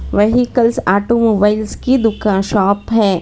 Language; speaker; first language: Hindi; non-native, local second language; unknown